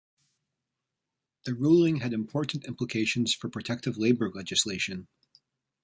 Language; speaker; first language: English; native; English